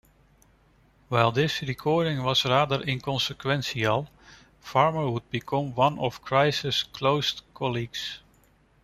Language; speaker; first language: English; non-native, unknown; Dutch